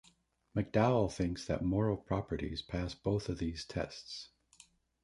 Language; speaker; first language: English; native; English